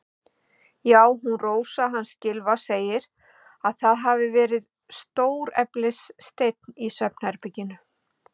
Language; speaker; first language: Icelandic; native; Icelandic